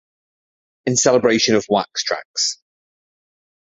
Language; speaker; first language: English; native; English